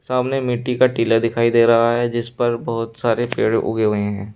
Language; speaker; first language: Hindi; native; Hindi